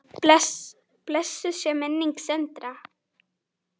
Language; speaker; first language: Icelandic; native; Icelandic